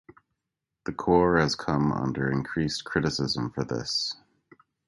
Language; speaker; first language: English; native; English